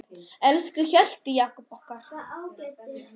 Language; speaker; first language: Icelandic; non-native, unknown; Polish